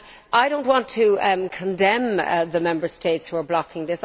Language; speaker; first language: English; native; English